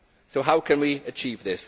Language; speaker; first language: English; native; English